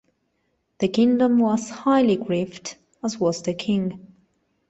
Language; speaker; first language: English; non-native, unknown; Spanish